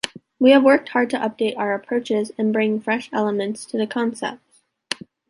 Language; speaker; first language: English; native; English